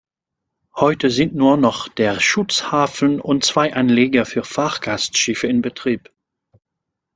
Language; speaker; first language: German; non-native, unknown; French